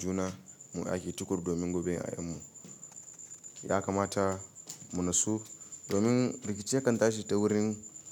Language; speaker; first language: Hausa; native; Hausa